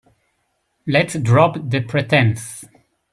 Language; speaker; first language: English; native; English